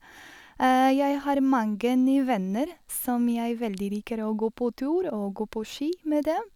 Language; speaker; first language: Norwegian; non-native, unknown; Polish